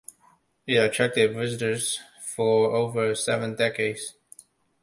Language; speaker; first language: English; non-native, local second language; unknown